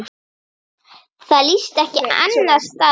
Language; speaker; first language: Icelandic; native; Icelandic